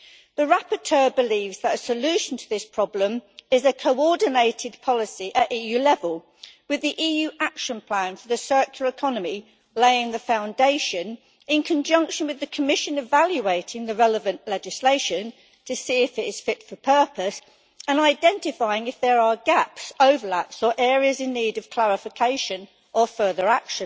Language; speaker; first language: English; native; English